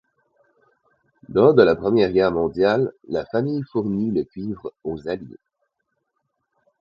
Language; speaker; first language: French; native; French